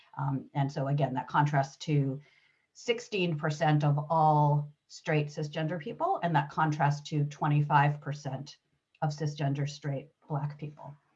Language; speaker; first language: English; early bilingual, other home language; Hebrew